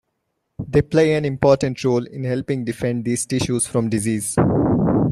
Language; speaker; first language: English; non-native, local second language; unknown